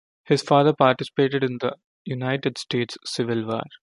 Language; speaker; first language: English; non-native, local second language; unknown